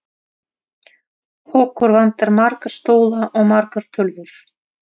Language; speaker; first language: Icelandic; non-native, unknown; Russian